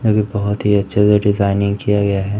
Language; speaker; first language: Hindi; native; Hindi